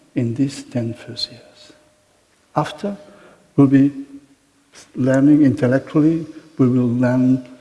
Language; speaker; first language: English; non-native, fluent; Catalan